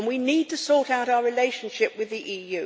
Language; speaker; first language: English; native; English